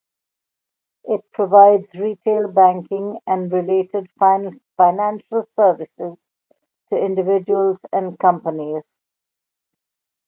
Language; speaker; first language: English; non-native, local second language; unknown